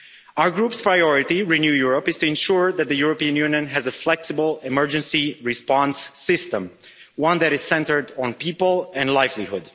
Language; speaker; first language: English; non-native, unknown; Romanian